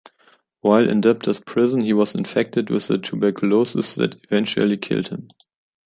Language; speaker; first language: English; non-native, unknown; German